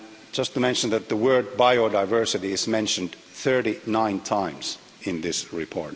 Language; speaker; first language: English; non-native, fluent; Finnish